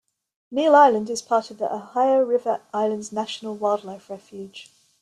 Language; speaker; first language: English; native; English